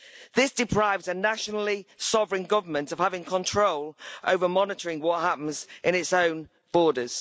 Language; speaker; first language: English; native; English